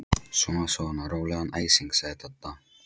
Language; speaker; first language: Icelandic; non-native, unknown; Polish